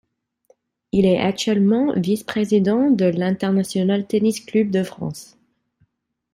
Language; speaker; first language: French; non-native, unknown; English